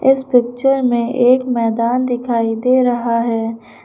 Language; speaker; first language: Hindi; native; Hindi